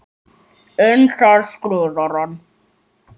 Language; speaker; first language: Icelandic; native; Icelandic